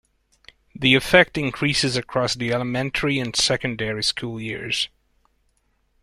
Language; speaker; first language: English; non-native, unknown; Hungarian